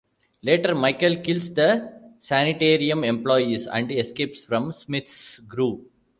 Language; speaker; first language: English; non-native, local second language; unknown